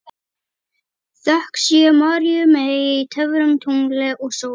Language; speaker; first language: Icelandic; native; Icelandic